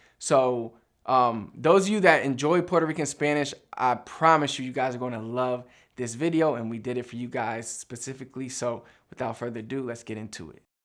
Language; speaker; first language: English; early bilingual, other home language; Spanish